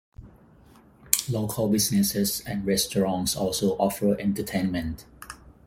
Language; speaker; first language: English; non-native, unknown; Thai